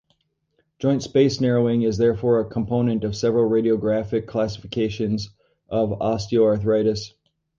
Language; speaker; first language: English; native; English